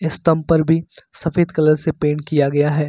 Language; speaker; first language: Hindi; native; Hindi